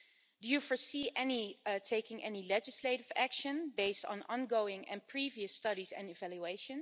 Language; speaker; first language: English; non-native, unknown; Dutch